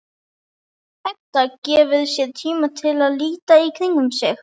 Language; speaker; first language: Icelandic; native; Icelandic